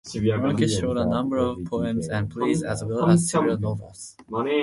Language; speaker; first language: English; non-native, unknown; Japanese